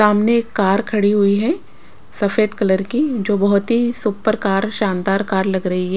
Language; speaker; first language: Hindi; non-native, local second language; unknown